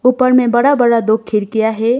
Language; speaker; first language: Hindi; non-native, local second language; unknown